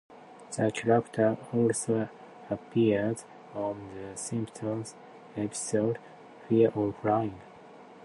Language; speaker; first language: English; non-native, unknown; Japanese